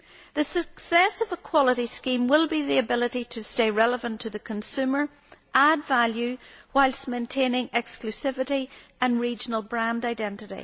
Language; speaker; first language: English; native; English